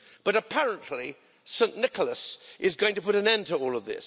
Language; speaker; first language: English; native; English